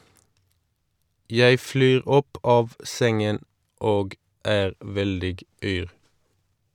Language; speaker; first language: Norwegian; non-native, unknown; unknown